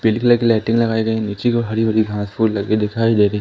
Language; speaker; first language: Hindi; native; Hindi